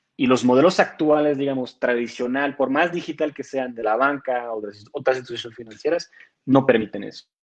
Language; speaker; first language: Spanish; non-native, fluent; French